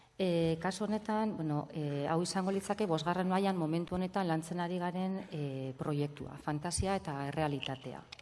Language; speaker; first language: Basque; native; Basque